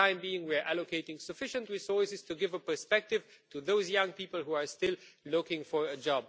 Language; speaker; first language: English; non-native, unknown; Romanian